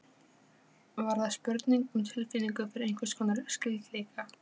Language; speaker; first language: Icelandic; non-native, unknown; Polish